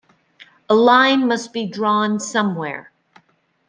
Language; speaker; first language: English; native; English